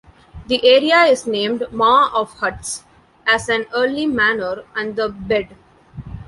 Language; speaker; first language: English; non-native, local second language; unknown